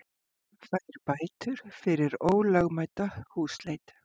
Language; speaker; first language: Icelandic; native; Icelandic